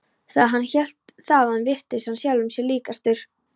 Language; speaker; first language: Icelandic; non-native, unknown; Polish